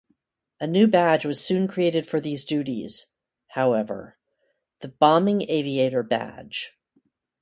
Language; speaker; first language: English; native; English